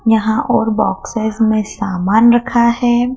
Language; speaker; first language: Hindi; native; Hindi